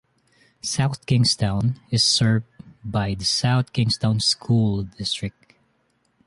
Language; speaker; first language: English; non-native, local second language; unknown